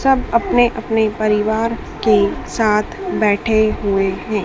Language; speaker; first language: Hindi; native; Hindi